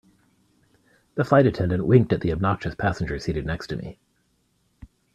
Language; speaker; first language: English; native; English